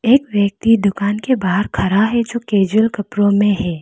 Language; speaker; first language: Hindi; non-native, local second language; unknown